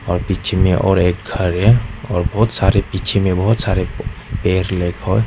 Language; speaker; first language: Hindi; non-native, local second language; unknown